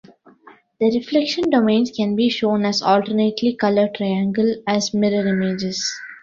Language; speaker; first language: English; non-native, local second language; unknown